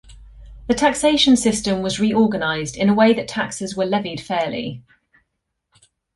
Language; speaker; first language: English; native; English